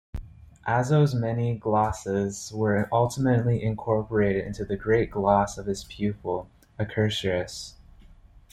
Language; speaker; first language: English; native; English